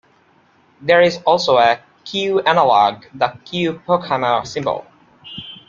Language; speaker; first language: English; non-native, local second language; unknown